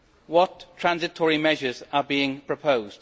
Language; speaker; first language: English; native; English